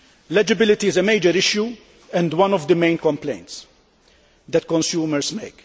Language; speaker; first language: English; non-native, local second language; Maltese